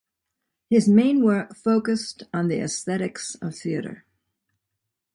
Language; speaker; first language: English; native; English